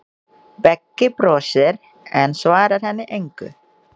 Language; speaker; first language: Icelandic; non-native, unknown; Indonesian